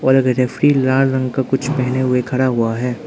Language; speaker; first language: Hindi; non-native, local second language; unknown